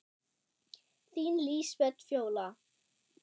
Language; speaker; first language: Icelandic; non-native, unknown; German